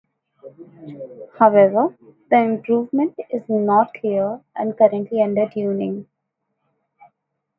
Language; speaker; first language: English; non-native, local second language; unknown